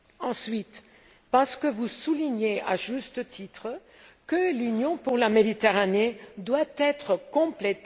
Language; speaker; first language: French; non-native, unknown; German